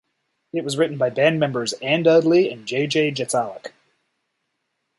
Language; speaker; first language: English; native; English